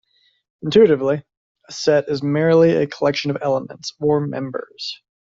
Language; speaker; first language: English; native; English